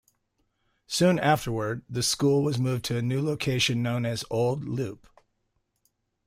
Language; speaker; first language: English; native; English